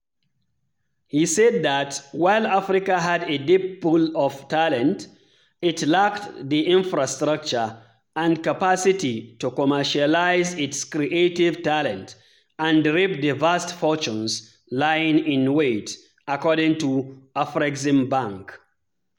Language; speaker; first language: English; non-native, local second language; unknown